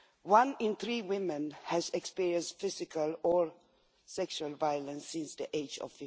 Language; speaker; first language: English; non-native, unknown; Swedish